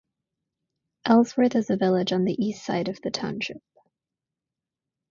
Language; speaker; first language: English; native; English